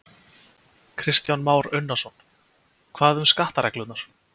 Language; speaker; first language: Icelandic; native; Icelandic